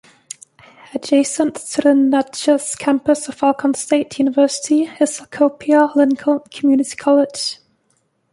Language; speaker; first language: English; native; English